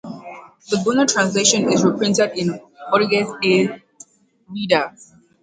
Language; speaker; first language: English; native; English